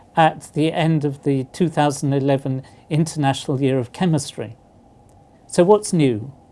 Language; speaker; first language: English; native; English